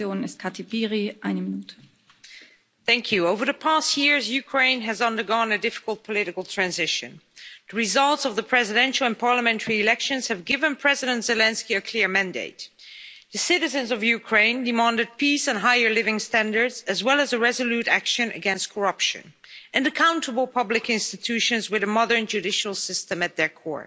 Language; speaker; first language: English; non-native, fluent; Dutch